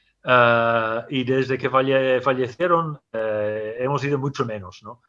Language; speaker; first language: Spanish; non-native, fluent; English